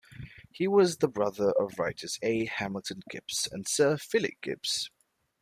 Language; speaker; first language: English; native; English